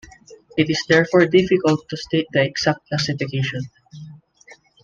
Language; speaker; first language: English; non-native, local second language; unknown